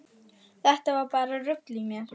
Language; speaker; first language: Icelandic; non-native, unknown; German